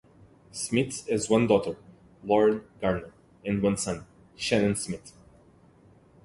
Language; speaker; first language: English; native; English